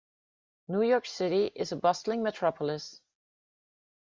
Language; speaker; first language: English; non-native, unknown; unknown